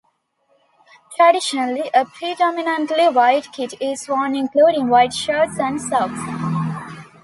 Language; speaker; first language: English; non-native, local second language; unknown